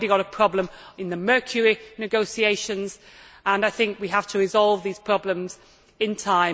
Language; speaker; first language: English; native; English